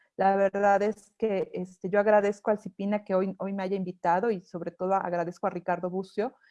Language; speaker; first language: Spanish; native; Spanish